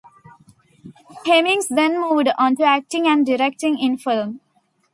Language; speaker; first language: English; non-native, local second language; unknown